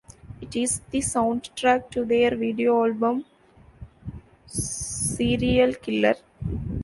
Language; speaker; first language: English; non-native, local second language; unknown